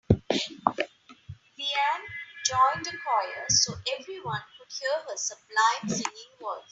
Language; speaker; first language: English; non-native, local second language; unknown